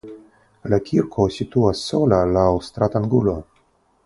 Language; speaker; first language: Esperanto; non-native, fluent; Russian